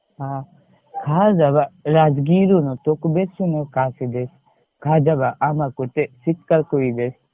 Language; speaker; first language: Japanese; non-native, learner; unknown